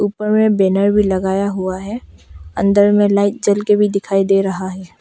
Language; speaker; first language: Hindi; early bilingual, other home language; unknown